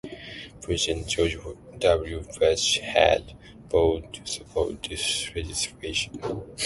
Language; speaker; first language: English; non-native, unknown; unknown